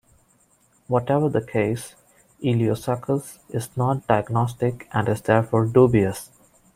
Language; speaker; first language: English; non-native, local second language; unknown